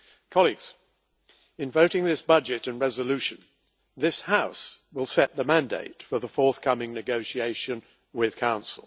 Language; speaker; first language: English; native; English